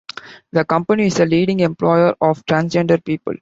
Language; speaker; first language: English; non-native, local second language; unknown